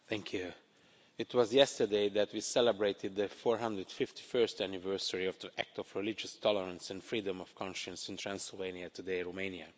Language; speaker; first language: English; non-native, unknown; Romanian